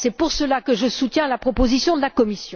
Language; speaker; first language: French; native; French